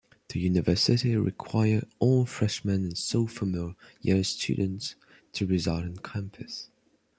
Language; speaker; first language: English; non-native, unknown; French